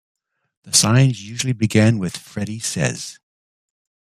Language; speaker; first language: English; native; English